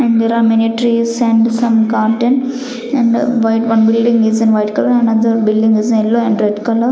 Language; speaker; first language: English; non-native, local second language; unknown